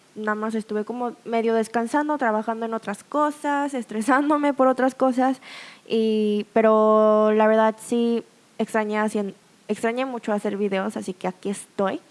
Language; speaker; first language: Spanish; early bilingual, other home language; Korean